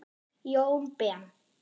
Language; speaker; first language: Icelandic; non-native, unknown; German